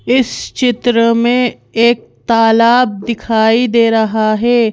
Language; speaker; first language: Hindi; native; Hindi